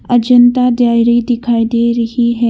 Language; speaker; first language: Hindi; non-native, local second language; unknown